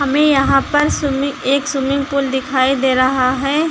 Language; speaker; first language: Hindi; native; Hindi